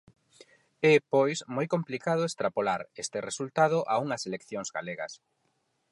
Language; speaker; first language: Galician; non-native, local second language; Spanish